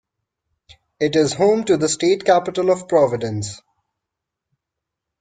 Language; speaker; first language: English; non-native, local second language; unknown